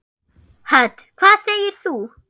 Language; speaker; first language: Icelandic; non-native, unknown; German